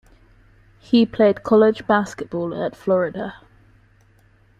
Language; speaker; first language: English; native; English